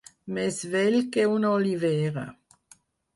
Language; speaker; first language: Catalan; non-native, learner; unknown